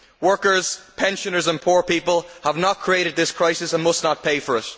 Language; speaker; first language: English; native; English